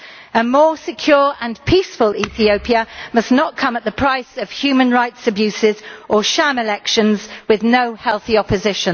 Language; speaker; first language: English; native; English